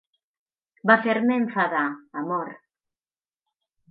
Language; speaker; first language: Catalan; native; Catalan